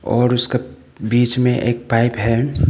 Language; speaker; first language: Hindi; non-native, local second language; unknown